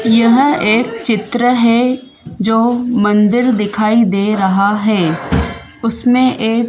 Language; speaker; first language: Hindi; native; Hindi